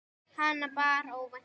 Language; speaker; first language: Icelandic; native; Icelandic